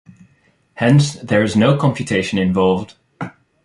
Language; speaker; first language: English; non-native, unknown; Dutch